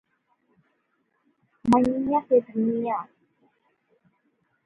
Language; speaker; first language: English; non-native, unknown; Urdu